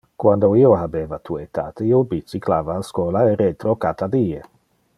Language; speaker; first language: Interlingua; non-native, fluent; Dutch